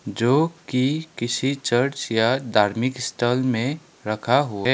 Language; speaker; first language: Hindi; non-native, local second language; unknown